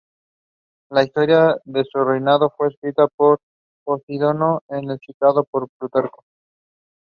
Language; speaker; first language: English; non-native, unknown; Spanish